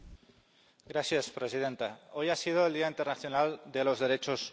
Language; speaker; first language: Spanish; non-native, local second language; Catalan